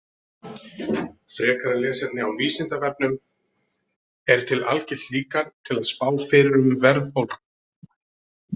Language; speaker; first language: Icelandic; native; Icelandic